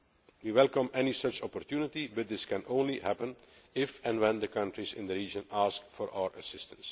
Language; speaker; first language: English; non-native, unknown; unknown